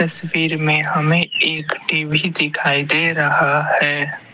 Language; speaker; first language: Hindi; non-native, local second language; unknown